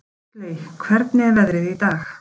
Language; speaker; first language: Icelandic; native; Icelandic